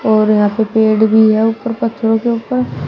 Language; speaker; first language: Hindi; native; Hindi